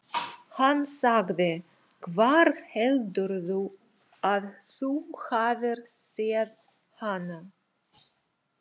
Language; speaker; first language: Icelandic; non-native, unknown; Russian